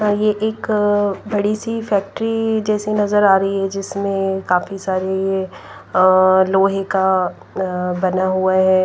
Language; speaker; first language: Hindi; non-native, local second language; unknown